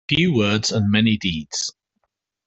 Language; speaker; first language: English; native; English